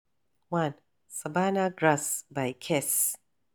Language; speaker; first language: English; non-native, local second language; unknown